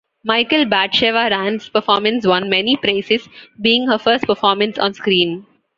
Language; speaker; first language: English; non-native, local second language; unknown